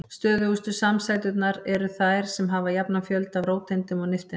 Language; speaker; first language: Icelandic; native; Icelandic